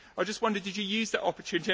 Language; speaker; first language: English; native; English